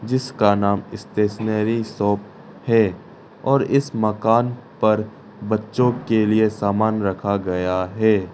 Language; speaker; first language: Hindi; non-native, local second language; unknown